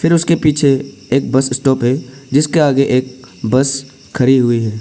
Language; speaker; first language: Hindi; non-native, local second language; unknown